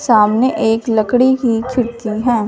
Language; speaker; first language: Hindi; non-native, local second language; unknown